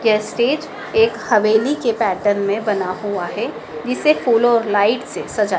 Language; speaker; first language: Hindi; native; Hindi